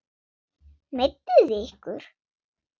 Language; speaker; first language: Icelandic; non-native, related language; Swedish